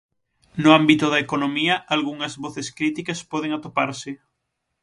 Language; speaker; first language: Galician; native; Galician